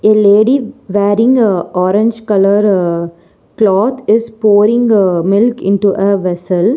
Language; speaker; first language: English; non-native, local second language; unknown